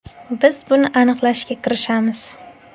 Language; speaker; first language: Uzbek; native; Uzbek